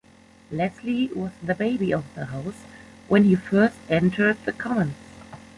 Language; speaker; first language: English; non-native, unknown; German